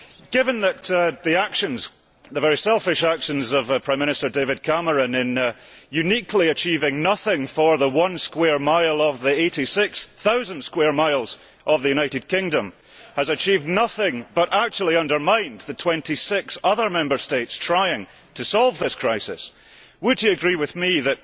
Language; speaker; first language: English; early bilingual, heritage; English